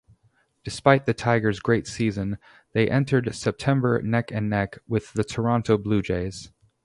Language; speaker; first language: English; native; English